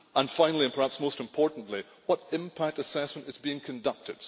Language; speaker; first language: English; native; English